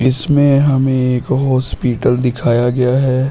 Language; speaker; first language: Hindi; native; Hindi